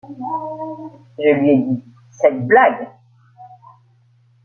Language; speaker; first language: French; native; French